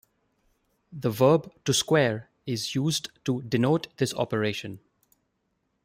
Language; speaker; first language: English; non-native, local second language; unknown